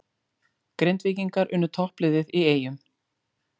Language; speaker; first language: Icelandic; native; Icelandic